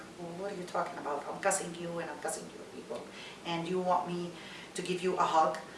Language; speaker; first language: English; non-native, fluent; Arabic